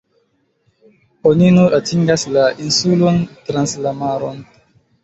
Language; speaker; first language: Esperanto; non-native, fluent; Chinese